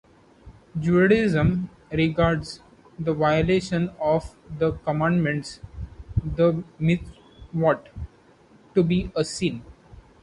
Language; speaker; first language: English; non-native, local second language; Marathi